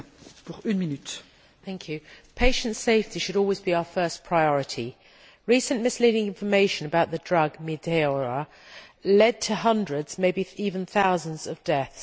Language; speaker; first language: English; native; English